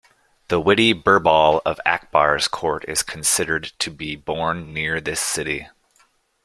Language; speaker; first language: English; native; English